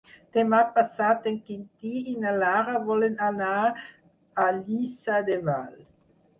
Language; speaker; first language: Catalan; non-native, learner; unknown